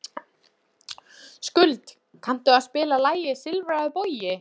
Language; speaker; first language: Icelandic; non-native, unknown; Polish